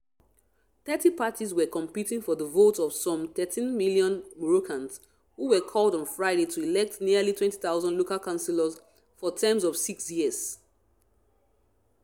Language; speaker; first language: English; non-native, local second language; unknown